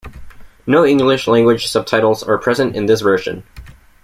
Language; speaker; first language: English; native; English